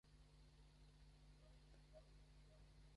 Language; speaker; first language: English; non-native, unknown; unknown